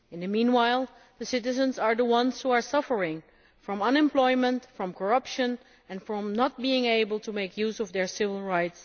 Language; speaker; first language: English; non-native, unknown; Dutch